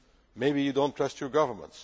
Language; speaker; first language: English; non-native, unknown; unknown